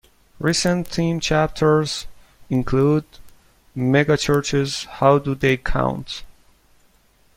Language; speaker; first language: English; non-native, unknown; Persian